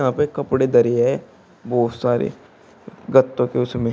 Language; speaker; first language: Hindi; native; Hindi